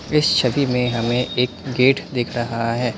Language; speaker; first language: Hindi; non-native, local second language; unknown